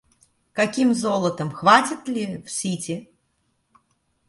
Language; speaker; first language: Russian; native; Russian